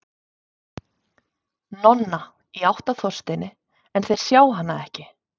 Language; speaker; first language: Icelandic; native; Icelandic